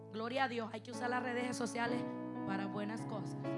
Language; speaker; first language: Spanish; native; Spanish